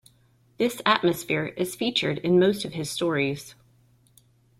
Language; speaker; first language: English; native; English